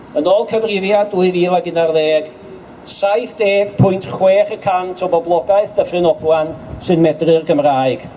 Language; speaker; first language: Welsh; native; Welsh